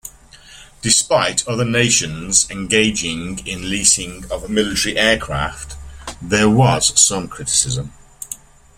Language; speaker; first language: English; native; English